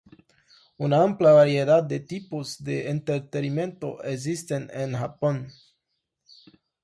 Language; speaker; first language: Spanish; non-native, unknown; Portuguese